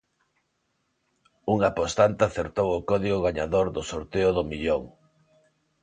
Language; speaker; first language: Galician; non-native, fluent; Spanish